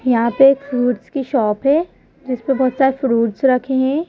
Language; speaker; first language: Hindi; native; Hindi